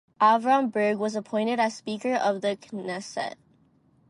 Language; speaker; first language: English; non-native, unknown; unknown